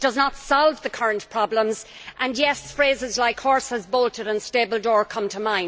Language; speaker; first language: English; native; English